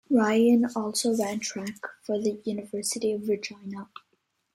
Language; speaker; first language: English; native; English